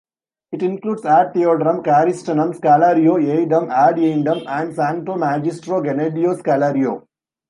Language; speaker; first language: English; non-native, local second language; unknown